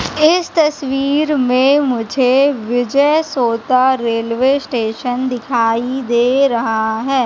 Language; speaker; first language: Hindi; native; Hindi